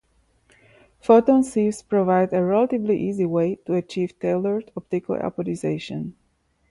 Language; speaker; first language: English; non-native, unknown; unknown